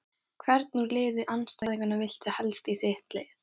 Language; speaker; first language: Icelandic; non-native, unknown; Thai